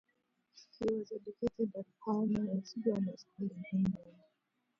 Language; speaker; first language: English; native; English